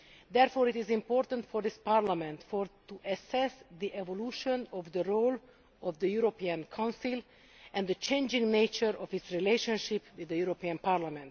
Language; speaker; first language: English; non-native, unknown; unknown